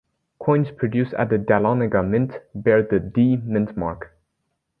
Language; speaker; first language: English; native; English